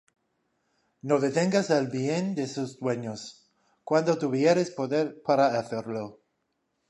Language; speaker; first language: Spanish; non-native, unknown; English